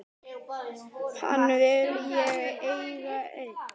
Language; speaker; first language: Icelandic; native; Icelandic